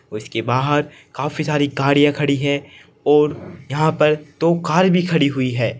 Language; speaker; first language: Hindi; native; Hindi